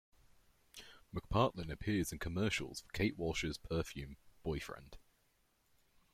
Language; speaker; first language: English; native; English